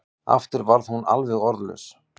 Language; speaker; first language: Icelandic; native; Icelandic